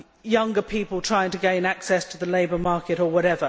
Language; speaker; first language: English; native; English